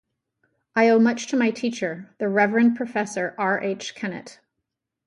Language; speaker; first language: English; native; English